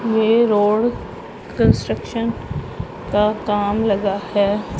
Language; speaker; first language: Hindi; non-native, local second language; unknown